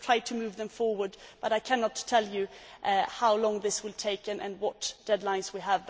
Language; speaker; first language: English; native; English